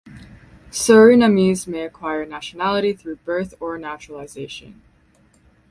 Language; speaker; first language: English; native; English